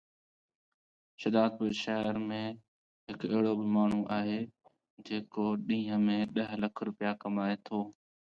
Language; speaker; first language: English; non-native, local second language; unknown